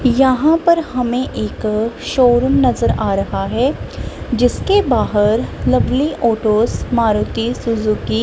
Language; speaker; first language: Hindi; non-native, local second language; Punjabi